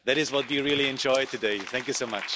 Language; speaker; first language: English; non-native, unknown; German